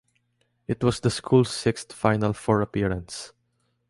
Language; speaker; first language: English; non-native, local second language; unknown